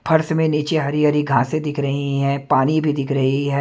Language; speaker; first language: Hindi; non-native, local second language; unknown